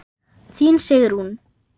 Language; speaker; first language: Icelandic; non-native, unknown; German